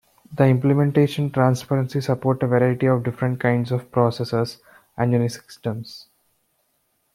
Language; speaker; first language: English; non-native, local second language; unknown